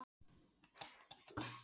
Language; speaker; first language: Icelandic; native; Icelandic